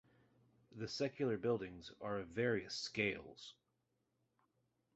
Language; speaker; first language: English; native; English